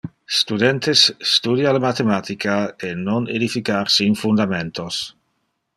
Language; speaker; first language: Interlingua; non-native, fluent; Dutch